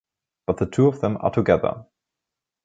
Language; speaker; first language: English; non-native, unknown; German